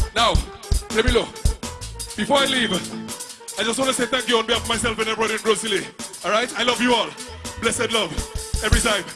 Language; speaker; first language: English; native; English